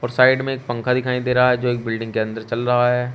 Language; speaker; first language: Hindi; native; Hindi